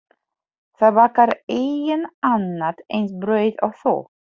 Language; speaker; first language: Icelandic; non-native, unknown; Polish